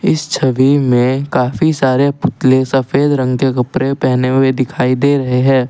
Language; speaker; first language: Hindi; non-native, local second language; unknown